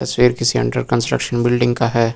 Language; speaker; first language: Hindi; native; Hindi